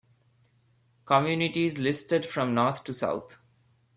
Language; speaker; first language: English; non-native, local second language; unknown